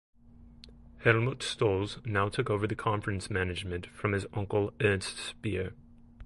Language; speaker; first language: English; native; English